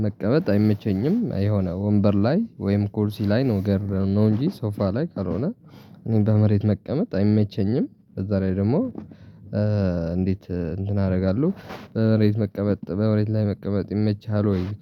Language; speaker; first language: Amharic; non-native, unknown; Tigrinya